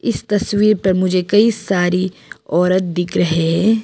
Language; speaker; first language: Hindi; non-native, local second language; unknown